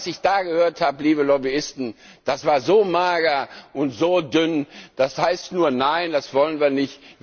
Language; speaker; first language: German; non-native, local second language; Luxembourgish